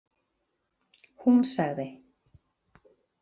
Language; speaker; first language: Icelandic; native; Icelandic